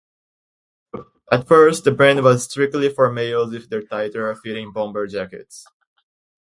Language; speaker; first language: English; native; English